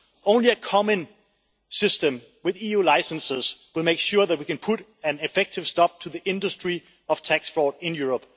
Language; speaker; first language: English; non-native, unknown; Danish